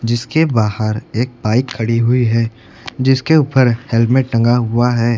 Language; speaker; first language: Hindi; native; Hindi